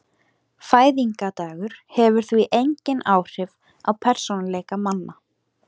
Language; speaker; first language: Icelandic; native; Icelandic